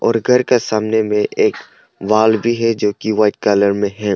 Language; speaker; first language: Hindi; non-native, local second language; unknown